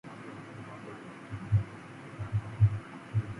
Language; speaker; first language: English; native; English